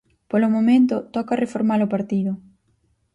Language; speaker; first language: Galician; native; Galician